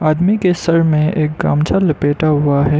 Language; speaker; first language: Hindi; non-native, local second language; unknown